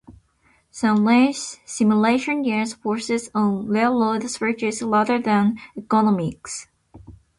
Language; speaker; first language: English; non-native, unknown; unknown